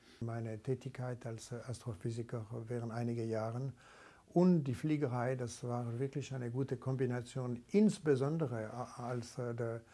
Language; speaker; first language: German; non-native, local second language; French